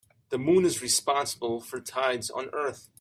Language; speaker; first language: English; native; English